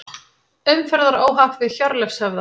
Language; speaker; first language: Icelandic; native; Icelandic